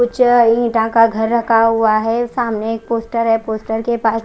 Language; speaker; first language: Hindi; non-native, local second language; Punjabi